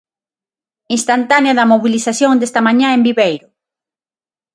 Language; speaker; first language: Galician; non-native, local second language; Spanish